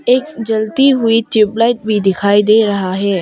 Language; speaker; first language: Hindi; non-native, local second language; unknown